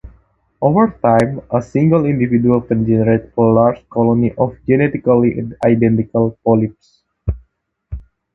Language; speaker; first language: English; non-native, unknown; Javanese